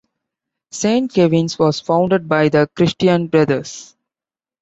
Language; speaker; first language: English; non-native, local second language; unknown